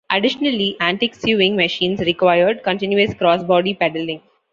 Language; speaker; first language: English; non-native, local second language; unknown